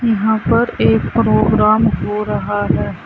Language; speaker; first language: Hindi; native; Hindi